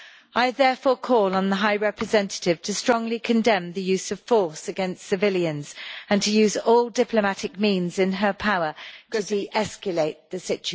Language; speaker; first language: English; native; English